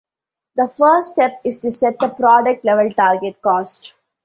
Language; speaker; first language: English; non-native, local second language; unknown